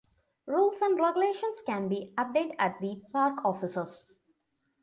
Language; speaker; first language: English; non-native, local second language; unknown